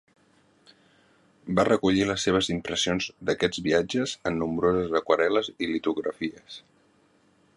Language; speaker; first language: Catalan; native; Catalan